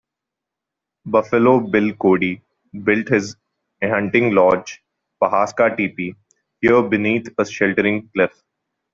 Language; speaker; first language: English; non-native, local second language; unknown